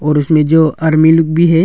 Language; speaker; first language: Hindi; non-native, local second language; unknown